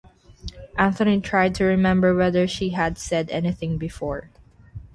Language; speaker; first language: English; non-native, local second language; Filipino